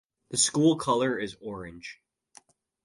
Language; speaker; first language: English; native; English